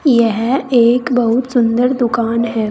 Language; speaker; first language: Hindi; native; Hindi